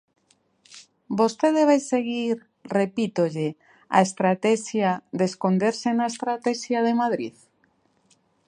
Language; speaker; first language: Galician; native; Galician